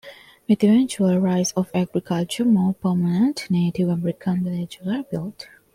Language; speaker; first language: English; non-native, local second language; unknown